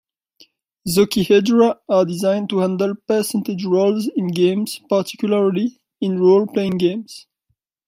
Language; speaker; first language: English; non-native, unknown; French